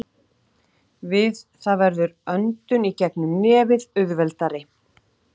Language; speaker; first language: Icelandic; native; Icelandic